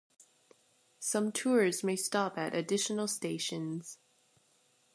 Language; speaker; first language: English; native; English